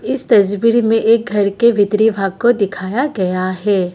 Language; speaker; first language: Hindi; non-native, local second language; Assamese